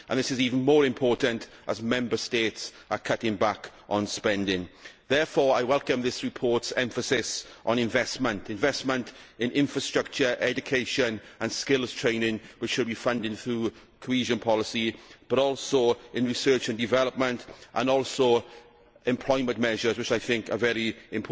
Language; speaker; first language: English; native; English